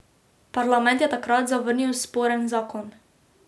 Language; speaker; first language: Slovenian; native; Slovenian